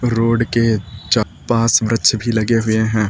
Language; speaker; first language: Hindi; native; Hindi